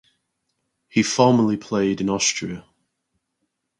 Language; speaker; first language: English; native; English